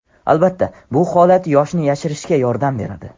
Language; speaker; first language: Uzbek; non-native, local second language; Tajik